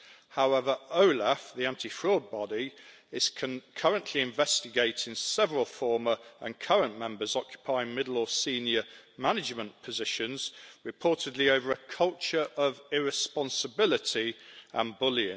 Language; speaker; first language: English; native; English